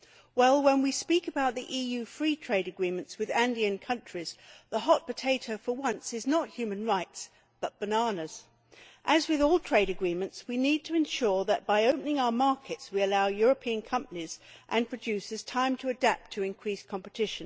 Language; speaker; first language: English; native; English